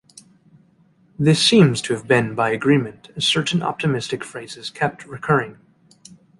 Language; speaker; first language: English; native; English